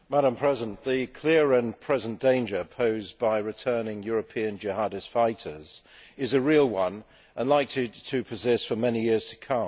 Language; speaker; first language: English; native; English